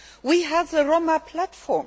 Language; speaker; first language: English; non-native, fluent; Luxembourgish